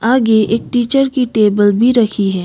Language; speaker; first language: Hindi; non-native, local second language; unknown